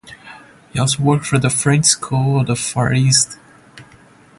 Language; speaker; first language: English; native; English